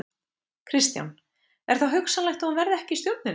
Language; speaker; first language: Icelandic; native; Icelandic